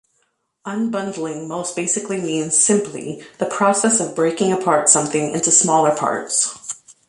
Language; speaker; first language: English; native; English